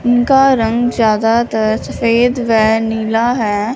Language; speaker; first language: Hindi; non-native, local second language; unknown